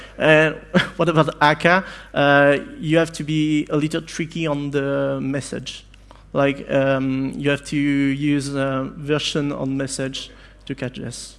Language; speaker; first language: English; non-native, learner; French